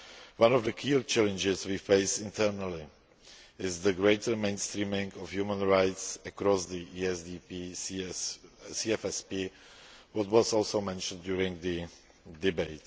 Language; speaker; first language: English; non-native, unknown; Czech